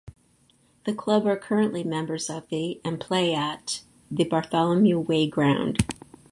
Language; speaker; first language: English; native; English